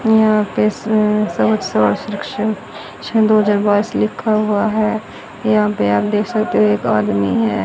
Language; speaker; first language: Hindi; native; Hindi